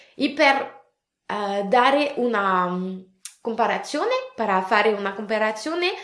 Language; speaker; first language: Italian; non-native, related language; French